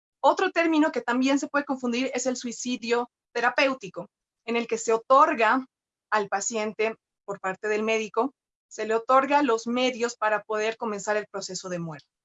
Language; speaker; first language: Spanish; native; Spanish